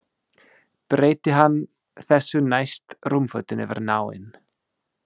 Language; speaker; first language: Icelandic; non-native, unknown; English